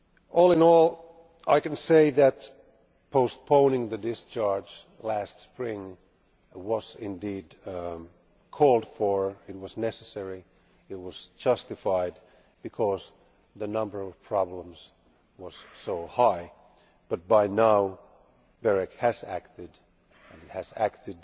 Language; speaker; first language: English; non-native, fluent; Finnish